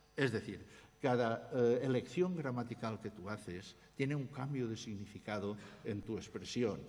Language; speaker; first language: Spanish; non-native, local second language; Catalan